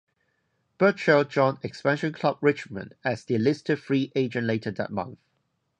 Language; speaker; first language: English; non-native, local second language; Cantonese